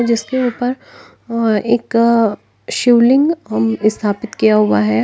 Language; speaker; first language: Hindi; native; Hindi